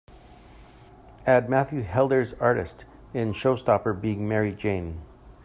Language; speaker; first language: English; native; English